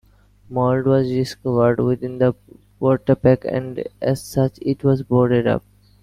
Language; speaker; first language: English; non-native, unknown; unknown